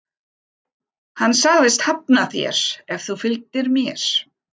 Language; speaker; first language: Icelandic; non-native, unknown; German